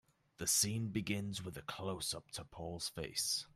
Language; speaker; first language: English; native; English